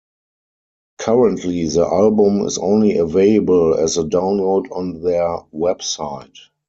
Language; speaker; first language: English; non-native, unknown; German